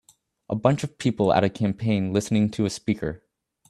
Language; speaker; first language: English; native; English